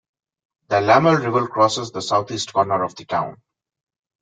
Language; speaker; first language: English; non-native, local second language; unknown